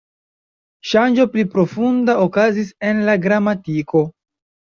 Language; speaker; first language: Esperanto; non-native, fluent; Chinese